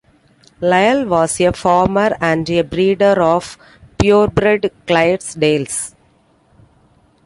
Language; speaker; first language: English; non-native, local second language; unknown